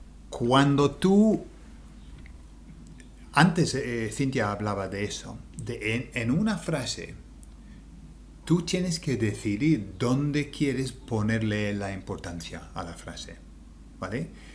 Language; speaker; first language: Spanish; native; Spanish